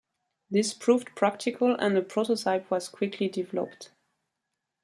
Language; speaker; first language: English; non-native, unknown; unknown